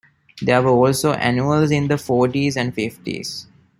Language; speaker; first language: English; non-native, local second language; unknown